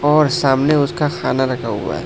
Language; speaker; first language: Hindi; non-native, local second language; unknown